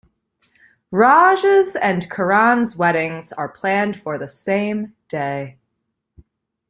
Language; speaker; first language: English; native; English